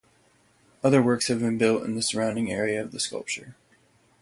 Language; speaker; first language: English; native; English